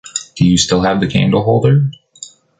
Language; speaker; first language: English; native; English